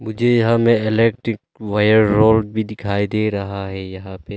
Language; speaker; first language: Hindi; early bilingual, other home language; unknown